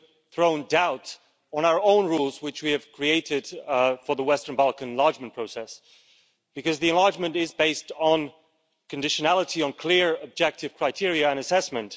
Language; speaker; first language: English; non-native, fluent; Slovak